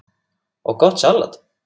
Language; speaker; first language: Icelandic; native; Icelandic